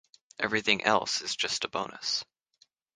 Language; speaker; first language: English; native; English